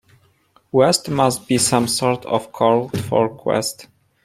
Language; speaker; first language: English; non-native, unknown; Polish